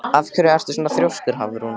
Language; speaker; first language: Icelandic; native; Icelandic